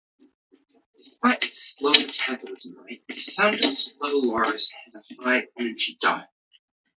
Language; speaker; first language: English; native; English